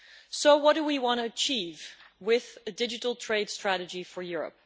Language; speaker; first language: English; non-native, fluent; Dutch